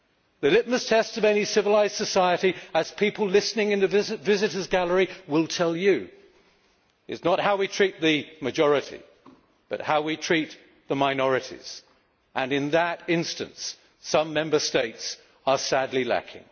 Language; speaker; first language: English; native; English